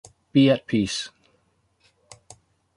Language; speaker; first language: English; native; English